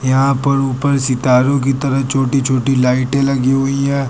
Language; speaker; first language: Hindi; native; Hindi